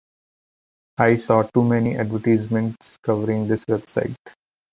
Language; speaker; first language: English; non-native, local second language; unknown